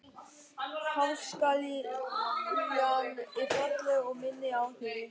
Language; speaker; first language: Icelandic; non-native, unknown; German